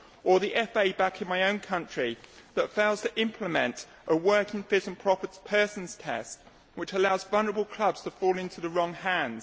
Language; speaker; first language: English; native; English